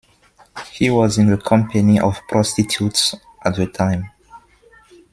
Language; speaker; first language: English; non-native, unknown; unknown